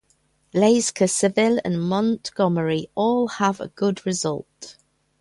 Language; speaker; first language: English; native; English